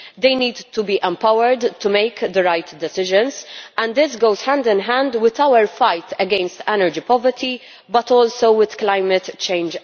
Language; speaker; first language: English; non-native, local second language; Maltese